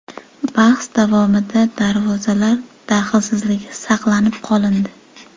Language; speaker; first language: Uzbek; native; Uzbek